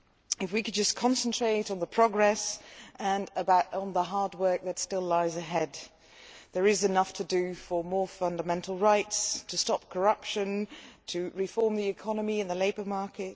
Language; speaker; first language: English; non-native, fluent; Dutch